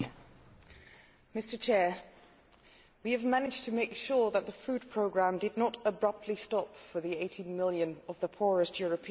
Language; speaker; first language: English; non-native, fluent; Dutch